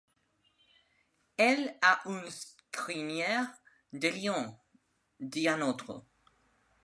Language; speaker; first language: French; non-native, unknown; Spanish